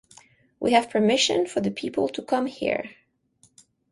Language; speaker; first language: English; non-native, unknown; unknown